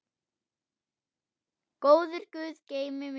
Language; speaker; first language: Icelandic; non-native, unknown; German